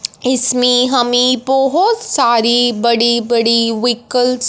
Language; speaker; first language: Hindi; non-native, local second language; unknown